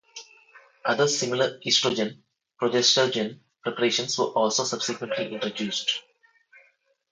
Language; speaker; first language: English; non-native, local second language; Telugu